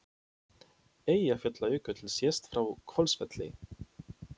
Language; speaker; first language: Icelandic; non-native, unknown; Polish